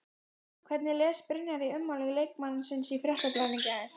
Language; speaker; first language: Icelandic; native; Icelandic